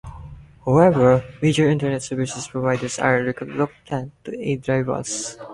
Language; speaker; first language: English; non-native, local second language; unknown